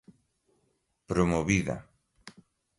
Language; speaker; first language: Portuguese; non-native, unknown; Galician